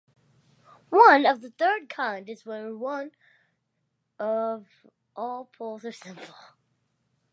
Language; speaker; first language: English; native; English